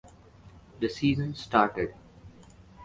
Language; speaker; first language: English; non-native, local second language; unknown